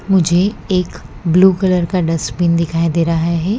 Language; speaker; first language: Hindi; non-native, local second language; Gujarati